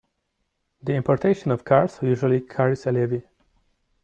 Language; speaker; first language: English; non-native, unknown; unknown